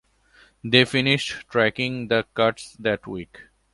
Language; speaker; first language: English; non-native, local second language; Bangla